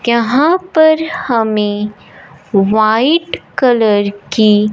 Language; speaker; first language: Hindi; non-native, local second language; Punjabi